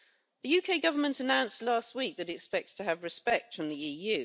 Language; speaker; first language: English; native; English